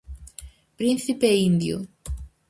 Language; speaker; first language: Galician; native; Galician